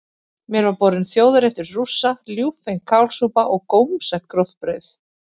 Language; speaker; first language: Icelandic; native; Icelandic